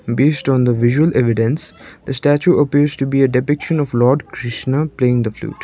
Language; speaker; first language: English; non-native, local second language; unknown